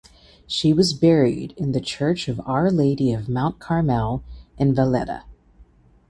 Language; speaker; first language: English; native; English